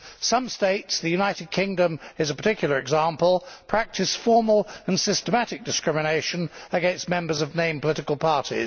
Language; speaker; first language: English; native; English